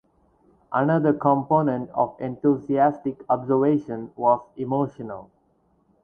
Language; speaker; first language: English; non-native, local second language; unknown